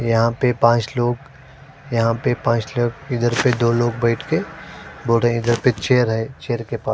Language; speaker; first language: Hindi; non-native, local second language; Punjabi